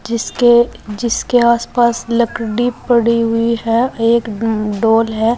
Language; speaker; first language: Hindi; native; Hindi